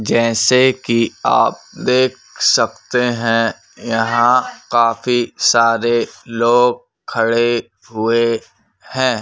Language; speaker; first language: Hindi; native; Hindi